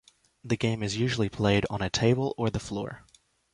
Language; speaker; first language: English; native; English